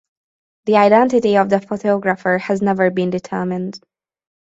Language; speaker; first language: English; non-native, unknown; Hungarian